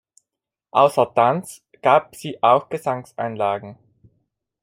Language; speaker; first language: German; non-native, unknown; Italian